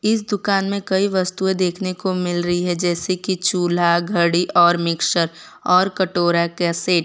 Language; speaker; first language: Hindi; non-native, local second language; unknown